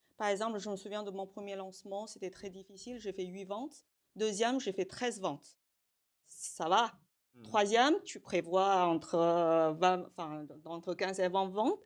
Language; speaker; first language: French; non-native, fluent; Chinese